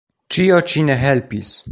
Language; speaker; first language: Esperanto; non-native, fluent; Polish